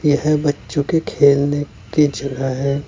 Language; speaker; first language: Hindi; native; Hindi